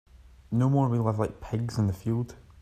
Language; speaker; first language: English; native; English